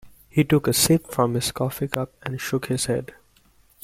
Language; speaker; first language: English; non-native, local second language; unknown